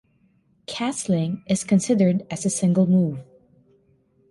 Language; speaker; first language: English; non-native, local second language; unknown